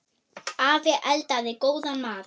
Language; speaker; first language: Icelandic; non-native, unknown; German